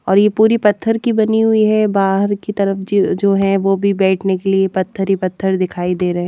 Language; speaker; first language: Hindi; native; Hindi